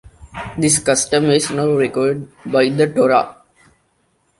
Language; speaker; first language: English; non-native, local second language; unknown